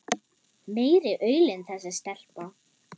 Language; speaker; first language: Icelandic; non-native, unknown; German